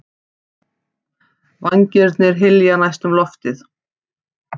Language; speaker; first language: Icelandic; native; Icelandic